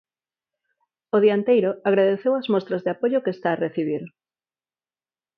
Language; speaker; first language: Galician; non-native, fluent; Spanish